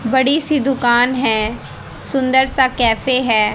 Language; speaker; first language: Hindi; native; Hindi